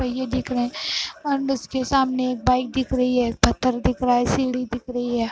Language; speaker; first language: Hindi; non-native, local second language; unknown